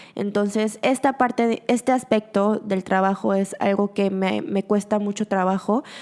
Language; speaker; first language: Spanish; native; Spanish